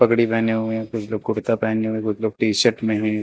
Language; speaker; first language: Hindi; native; Hindi